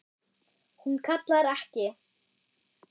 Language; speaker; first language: Icelandic; non-native, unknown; German